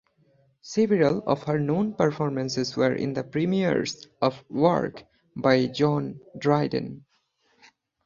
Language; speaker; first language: English; non-native, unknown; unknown